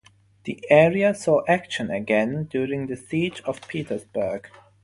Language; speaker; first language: English; non-native, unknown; German